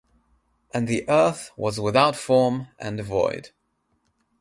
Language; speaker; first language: English; non-native, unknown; Nepali